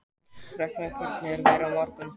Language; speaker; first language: Icelandic; native; Icelandic